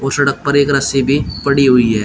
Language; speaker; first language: Hindi; native; Hindi